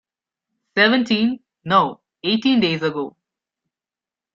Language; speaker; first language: English; non-native, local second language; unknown